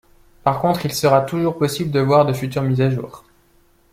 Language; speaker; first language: French; native; French